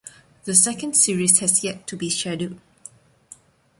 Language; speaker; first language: English; non-native, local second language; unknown